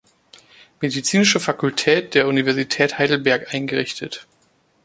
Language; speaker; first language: German; native; German